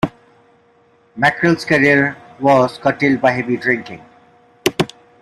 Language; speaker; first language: English; non-native, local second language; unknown